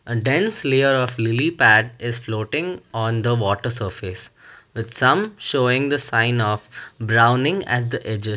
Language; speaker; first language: English; non-native, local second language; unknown